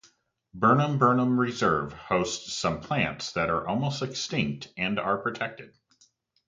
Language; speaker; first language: English; native; English